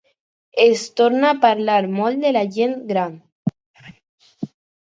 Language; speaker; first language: Catalan; non-native, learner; Spanish